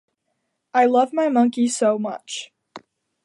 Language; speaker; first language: English; native; English